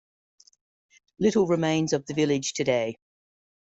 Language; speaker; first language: English; native; English